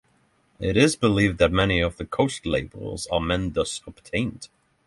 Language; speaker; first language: English; non-native, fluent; Norwegian